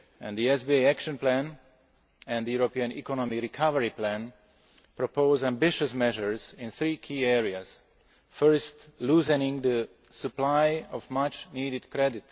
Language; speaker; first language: English; non-native, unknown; Slovak